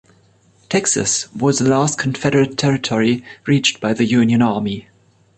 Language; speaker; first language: English; non-native, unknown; German